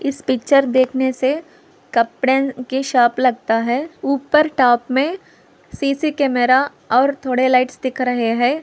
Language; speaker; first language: Hindi; non-native, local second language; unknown